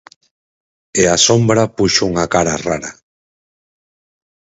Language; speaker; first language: Galician; native; Galician